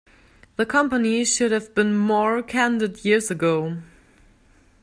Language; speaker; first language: English; non-native, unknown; German